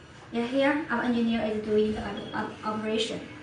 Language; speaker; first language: English; non-native, fluent; Chinese